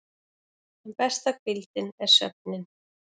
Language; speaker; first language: Icelandic; native; Icelandic